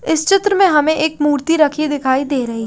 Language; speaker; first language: Hindi; native; Hindi